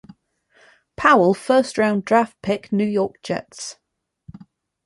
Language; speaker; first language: English; native; English